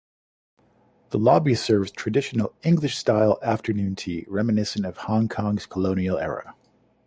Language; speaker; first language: English; native; English